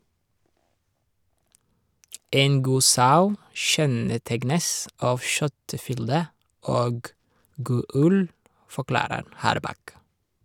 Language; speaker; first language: Norwegian; non-native, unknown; Rundi